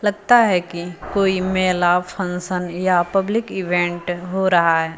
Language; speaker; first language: Hindi; native; Hindi